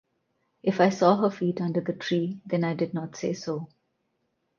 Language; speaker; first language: English; non-native, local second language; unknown